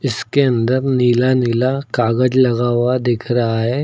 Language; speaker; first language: Hindi; native; Hindi